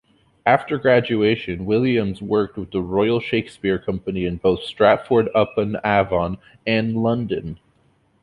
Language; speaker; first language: English; native; English